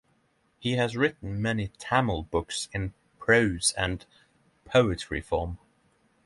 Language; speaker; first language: English; non-native, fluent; Norwegian